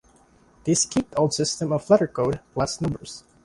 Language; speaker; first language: English; non-native, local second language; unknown